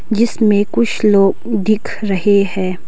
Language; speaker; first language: Hindi; non-native, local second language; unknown